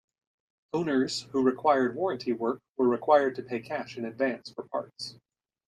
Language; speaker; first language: English; native; English